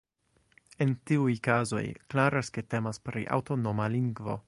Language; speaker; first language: Esperanto; non-native, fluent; English